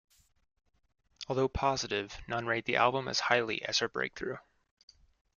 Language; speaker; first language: English; native; English